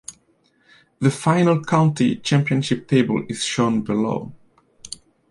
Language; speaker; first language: English; native; English